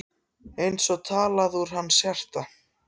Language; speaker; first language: Icelandic; non-native, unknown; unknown